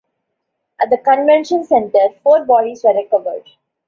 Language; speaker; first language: English; non-native, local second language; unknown